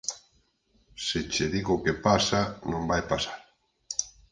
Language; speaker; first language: Galician; native; Galician